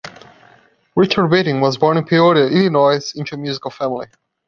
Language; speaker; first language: English; non-native, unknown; Portuguese